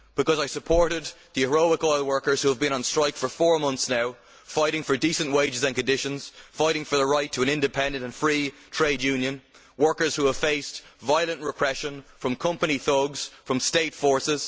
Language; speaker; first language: English; native; English